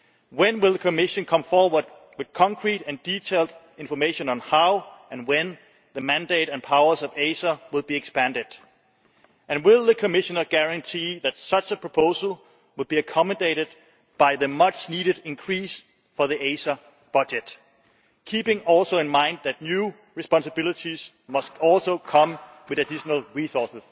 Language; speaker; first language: English; non-native, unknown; Danish